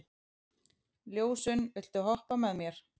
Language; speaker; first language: Icelandic; native; Icelandic